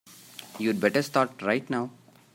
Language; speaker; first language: English; non-native, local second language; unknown